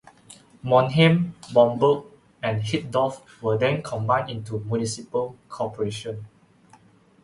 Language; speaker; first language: English; non-native, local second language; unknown